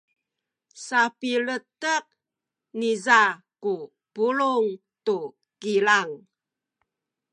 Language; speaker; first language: Sakizaya; native; Sakizaya